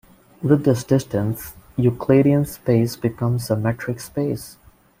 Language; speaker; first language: English; non-native, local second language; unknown